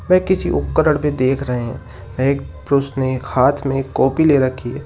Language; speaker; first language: Hindi; native; Hindi